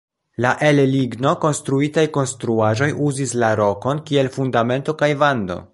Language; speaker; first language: Esperanto; non-native, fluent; Polish